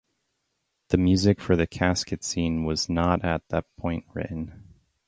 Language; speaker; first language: English; native; English